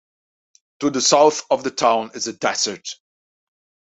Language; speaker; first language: English; non-native, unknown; Dutch